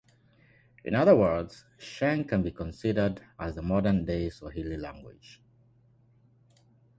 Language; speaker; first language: English; non-native, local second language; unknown